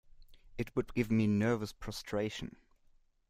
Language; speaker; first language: English; non-native, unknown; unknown